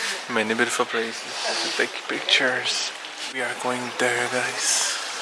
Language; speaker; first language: English; non-native, learner; Portuguese